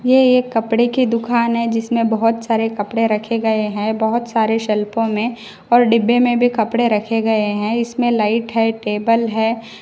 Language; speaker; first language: Hindi; non-native, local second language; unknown